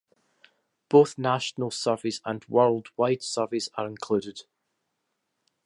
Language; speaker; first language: English; native; English